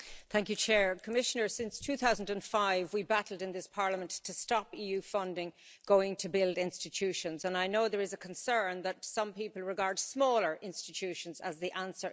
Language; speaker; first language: English; native; English